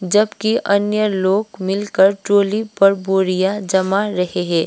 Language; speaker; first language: Hindi; non-native, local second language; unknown